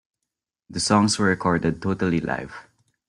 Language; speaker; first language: English; non-native, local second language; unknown